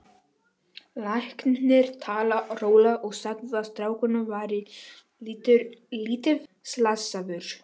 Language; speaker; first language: Icelandic; non-native, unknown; Polish